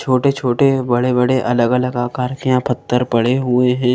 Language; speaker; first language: Hindi; native; Hindi